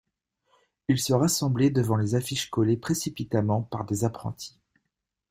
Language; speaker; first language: French; native; French